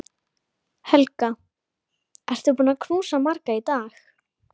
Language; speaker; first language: Icelandic; native; Icelandic